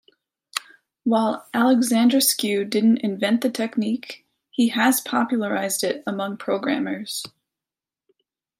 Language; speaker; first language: English; native; English